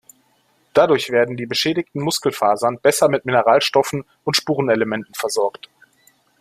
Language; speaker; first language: German; native; German